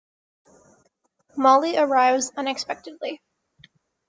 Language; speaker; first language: English; native; English